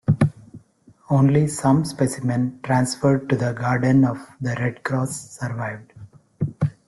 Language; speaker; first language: English; non-native, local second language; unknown